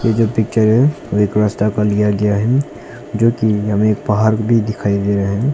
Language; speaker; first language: Hindi; non-native, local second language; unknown